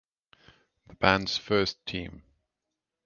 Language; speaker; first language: English; native; English